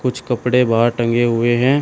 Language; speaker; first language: Hindi; native; Hindi